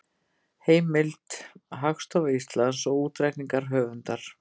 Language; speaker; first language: Icelandic; native; Icelandic